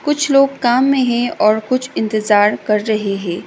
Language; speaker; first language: Hindi; non-native, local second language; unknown